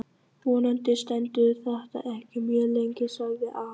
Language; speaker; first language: Icelandic; non-native, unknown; Vietnamese